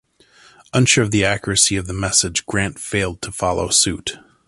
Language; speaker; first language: English; native; English